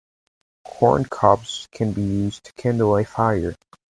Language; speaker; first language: English; native; English